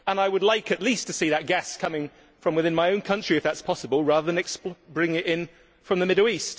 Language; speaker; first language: English; native; English